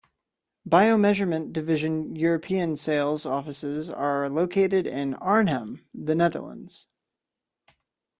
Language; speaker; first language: English; native; English